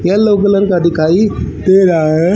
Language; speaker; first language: Hindi; native; Hindi